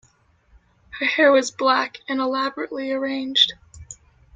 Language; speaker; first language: English; native; English